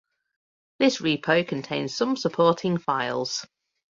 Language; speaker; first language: English; native; English